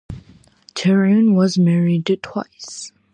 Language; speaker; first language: English; non-native, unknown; Georgian